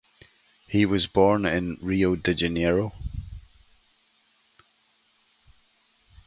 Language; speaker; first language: English; native; English